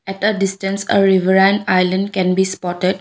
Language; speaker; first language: English; non-native, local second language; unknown